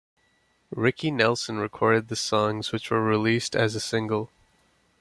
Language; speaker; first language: English; native; English